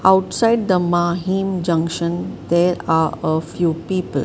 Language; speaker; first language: English; non-native, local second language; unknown